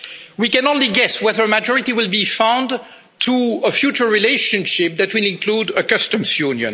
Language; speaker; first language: English; non-native, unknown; French